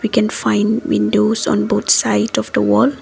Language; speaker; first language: English; non-native, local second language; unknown